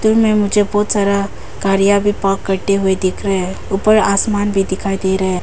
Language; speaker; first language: Hindi; non-native, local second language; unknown